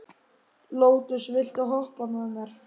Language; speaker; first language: Icelandic; native; Icelandic